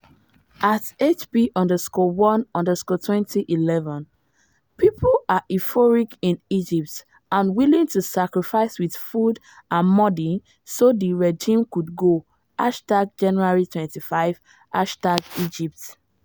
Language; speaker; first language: English; non-native, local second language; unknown